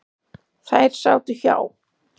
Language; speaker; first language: Icelandic; native; Icelandic